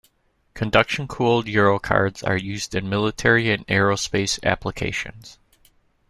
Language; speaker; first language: English; native; English